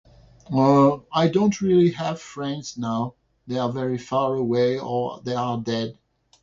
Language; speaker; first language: English; non-native, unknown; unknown